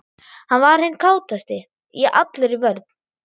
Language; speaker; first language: Icelandic; non-native, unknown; German